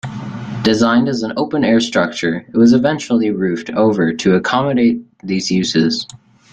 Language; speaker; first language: English; native; English